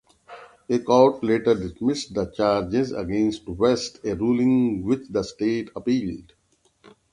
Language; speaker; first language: English; non-native, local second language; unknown